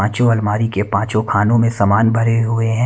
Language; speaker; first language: Hindi; non-native, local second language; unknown